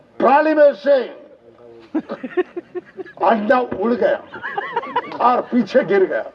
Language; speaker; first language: Hindi; non-native, local second language; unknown